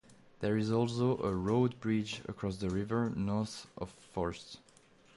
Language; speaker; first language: English; non-native, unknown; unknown